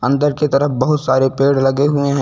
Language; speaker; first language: Hindi; native; Hindi